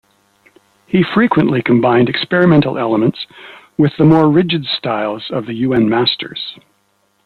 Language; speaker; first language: English; native; English